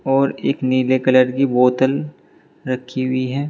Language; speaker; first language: Hindi; native; Hindi